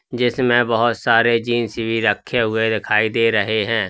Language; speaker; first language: Hindi; native; Hindi